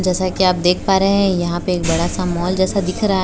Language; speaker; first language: Hindi; non-native, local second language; Gujarati